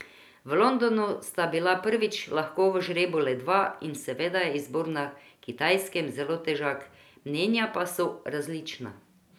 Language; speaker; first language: Slovenian; non-native, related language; Croatian